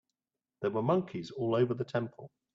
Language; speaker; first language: English; native; English